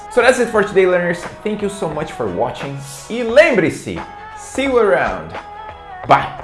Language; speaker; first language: English; non-native, fluent; Portuguese